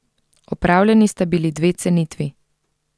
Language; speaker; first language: Slovenian; native; Slovenian